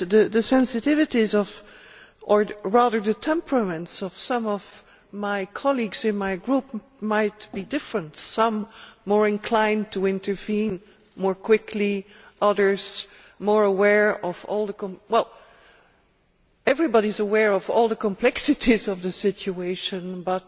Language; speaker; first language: English; non-native, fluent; Dutch